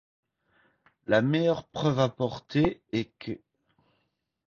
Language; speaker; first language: French; native; French